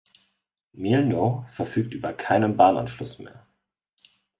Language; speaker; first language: German; native; German